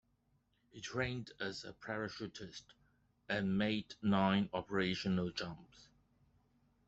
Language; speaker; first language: English; non-native, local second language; Cantonese